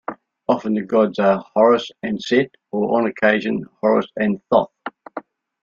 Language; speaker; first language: English; native; English